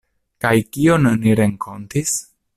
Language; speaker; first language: Esperanto; non-native, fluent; Italian